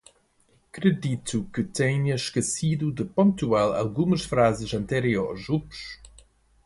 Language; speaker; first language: Portuguese; non-native, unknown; English